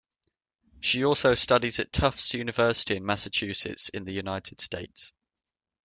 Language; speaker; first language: English; native; English